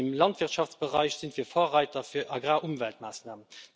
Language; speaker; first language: German; non-native, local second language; Luxembourgish